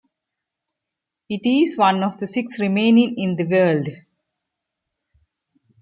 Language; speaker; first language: English; non-native, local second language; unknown